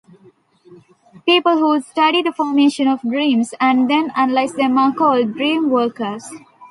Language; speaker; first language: English; non-native, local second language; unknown